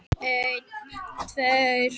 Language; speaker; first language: Icelandic; non-native, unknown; Japanese